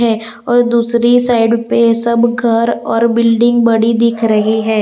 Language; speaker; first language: Hindi; non-native, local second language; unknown